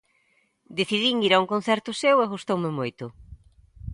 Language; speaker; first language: Galician; native; Galician